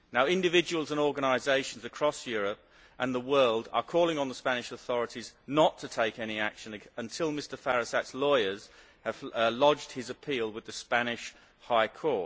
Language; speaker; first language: English; native; English